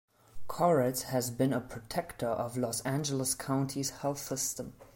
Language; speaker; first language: English; non-native, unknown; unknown